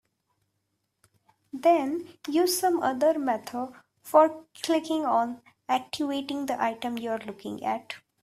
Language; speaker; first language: English; non-native, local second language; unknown